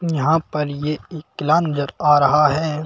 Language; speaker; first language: Hindi; native; Hindi